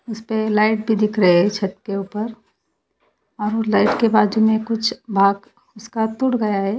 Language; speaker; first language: Hindi; native; Hindi